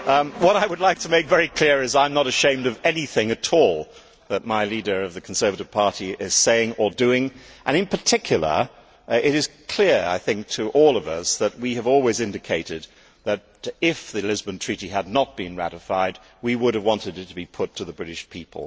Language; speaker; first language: English; native; English